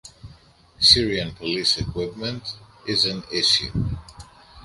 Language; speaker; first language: English; non-native, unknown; Greek